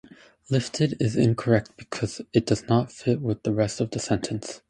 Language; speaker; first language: English; native; English